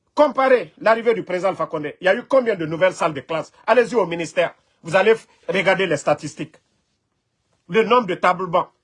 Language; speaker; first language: French; non-native, local second language; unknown